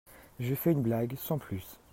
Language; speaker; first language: French; native; French